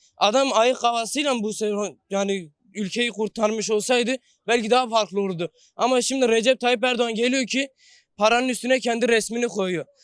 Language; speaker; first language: Turkish; non-native, local second language; Kurdish